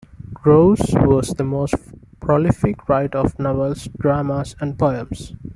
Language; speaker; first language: English; non-native, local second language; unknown